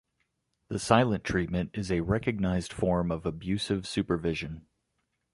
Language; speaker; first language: English; native; English